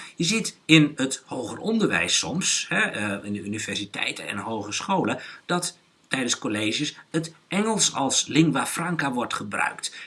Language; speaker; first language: Dutch; native; Dutch